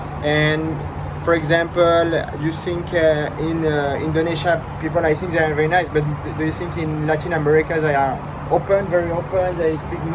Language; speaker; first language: English; non-native, learner; Spanish